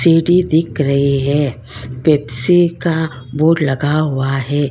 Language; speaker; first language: Hindi; non-native, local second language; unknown